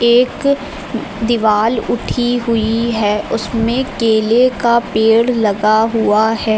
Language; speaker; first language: Hindi; native; Hindi